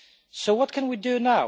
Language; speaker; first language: English; non-native, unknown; Polish